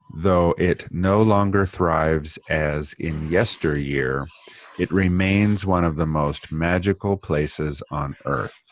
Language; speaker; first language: English; native; English